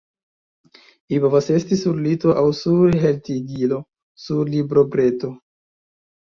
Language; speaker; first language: Esperanto; non-native, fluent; Chinese